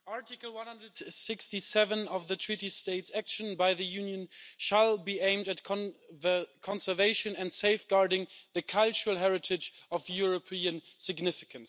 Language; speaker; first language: English; non-native, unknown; German